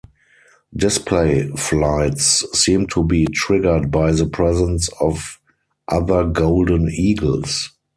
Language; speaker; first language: English; non-native, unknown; German